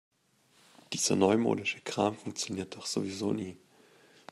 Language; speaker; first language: German; native; German